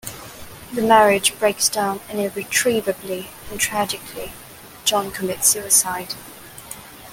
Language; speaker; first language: English; non-native, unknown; Cantonese